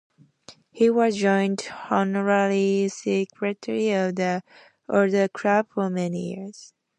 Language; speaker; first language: English; native; English